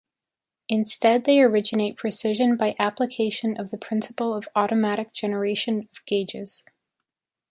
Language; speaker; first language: English; native; English